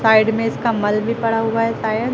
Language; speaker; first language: Hindi; native; Hindi